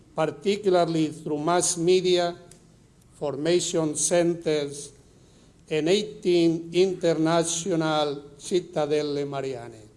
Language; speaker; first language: English; non-native, local second language; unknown